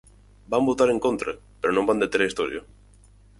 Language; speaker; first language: Galician; native; Galician